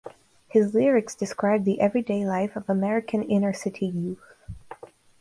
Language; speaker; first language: English; non-native, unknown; Russian